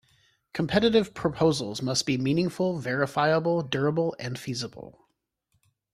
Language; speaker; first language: English; native; English